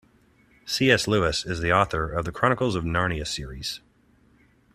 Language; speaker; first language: English; native; English